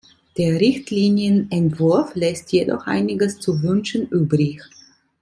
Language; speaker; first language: German; non-native, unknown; Italian